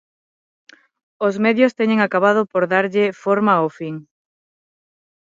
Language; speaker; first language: Galician; non-native, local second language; Spanish